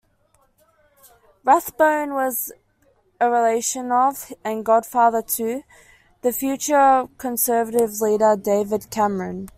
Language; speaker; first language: English; native; English